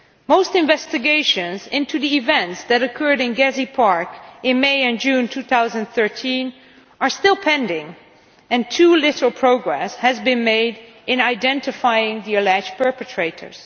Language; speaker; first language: English; non-native, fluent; Dutch